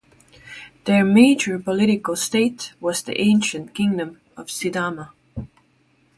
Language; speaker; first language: English; non-native, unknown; Estonian